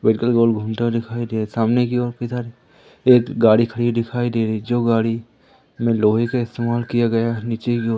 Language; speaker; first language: Hindi; native; Hindi